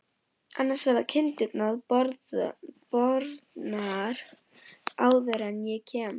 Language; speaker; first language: Icelandic; non-native, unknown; German